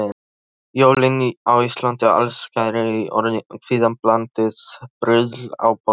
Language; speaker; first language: Icelandic; non-native, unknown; Polish